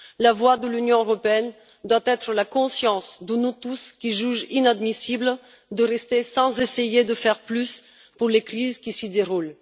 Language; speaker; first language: French; non-native, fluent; Bulgarian